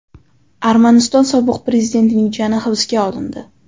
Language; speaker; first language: Uzbek; native; Uzbek